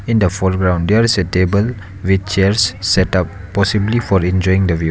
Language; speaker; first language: English; non-native, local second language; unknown